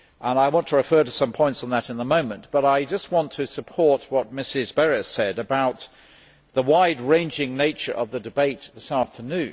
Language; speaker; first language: English; native; English